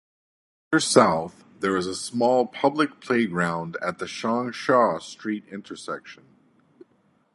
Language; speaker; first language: English; native; English